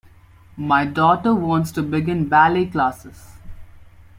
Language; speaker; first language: English; non-native, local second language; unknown